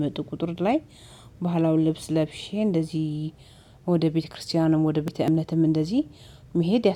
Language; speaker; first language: Amharic; native; Amharic